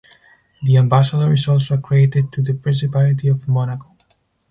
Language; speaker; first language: English; non-native, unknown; Spanish